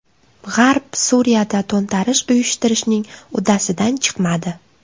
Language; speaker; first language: Uzbek; native; Uzbek